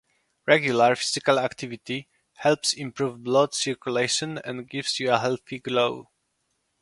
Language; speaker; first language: English; non-native, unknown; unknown